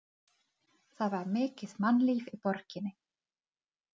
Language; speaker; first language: Icelandic; non-native, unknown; Czech